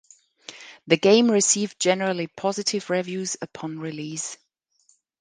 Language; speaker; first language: English; non-native, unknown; German